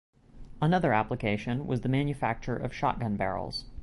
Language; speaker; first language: English; native; English